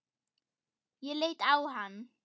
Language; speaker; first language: Icelandic; non-native, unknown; German